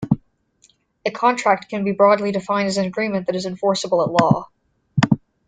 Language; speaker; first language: English; native; English